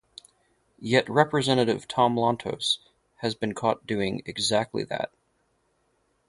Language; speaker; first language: English; native; English